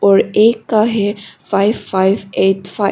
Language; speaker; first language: Hindi; non-native, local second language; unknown